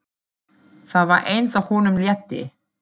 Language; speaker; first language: Icelandic; non-native, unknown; German